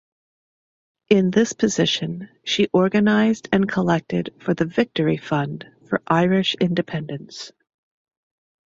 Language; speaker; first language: English; native; English